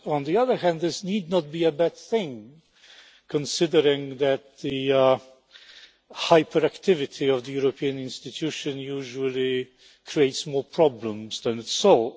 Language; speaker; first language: English; non-native, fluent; Polish